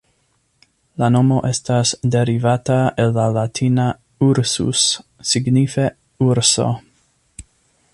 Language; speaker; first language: Esperanto; non-native, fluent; English